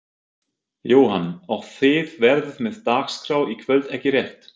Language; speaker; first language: Icelandic; non-native, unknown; German